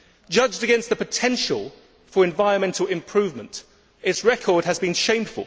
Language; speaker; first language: English; native; English